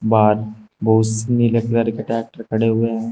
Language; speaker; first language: Hindi; native; Hindi